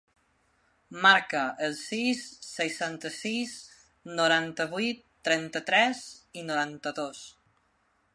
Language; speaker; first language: Catalan; non-native, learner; Spanish